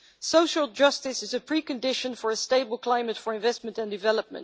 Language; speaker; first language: English; non-native, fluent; Dutch